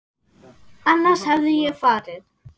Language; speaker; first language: Icelandic; non-native, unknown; German